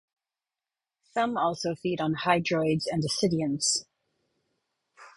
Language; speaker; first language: English; native; English